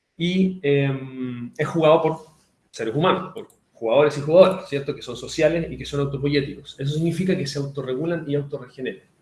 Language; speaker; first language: Spanish; native; Spanish